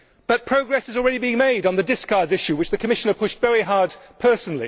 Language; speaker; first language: English; native; English